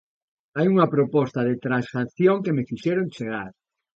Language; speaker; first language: Galician; native; Galician